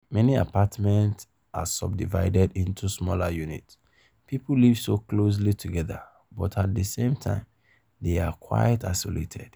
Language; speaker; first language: English; non-native, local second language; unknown